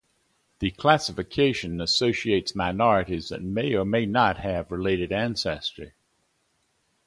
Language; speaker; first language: English; native; English